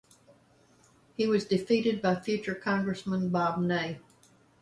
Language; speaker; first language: English; native; English